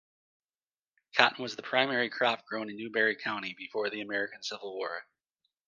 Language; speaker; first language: English; native; English